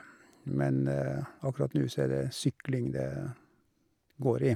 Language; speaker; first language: Norwegian; native; Norwegian